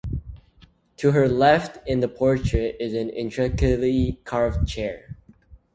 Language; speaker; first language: English; native; English